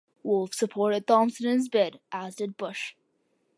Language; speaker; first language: English; early bilingual, other home language; Malayalam